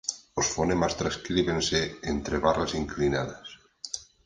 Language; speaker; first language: Galician; native; Galician